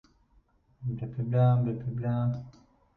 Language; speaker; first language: English; native; English